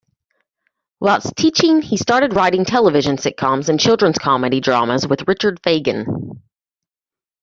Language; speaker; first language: English; native; English